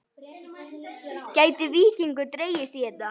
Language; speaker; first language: Icelandic; native; Icelandic